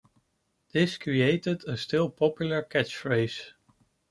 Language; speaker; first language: English; non-native, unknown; Dutch